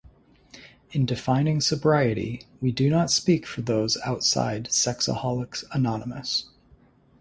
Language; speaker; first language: English; native; English